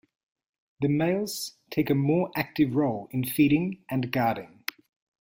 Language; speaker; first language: English; native; English